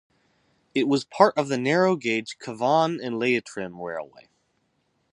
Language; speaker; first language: English; native; English